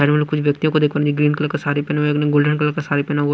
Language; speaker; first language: Hindi; non-native, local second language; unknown